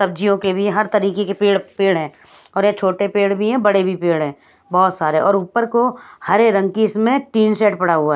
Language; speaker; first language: Hindi; non-native, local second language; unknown